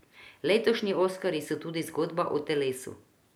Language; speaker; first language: Slovenian; non-native, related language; Croatian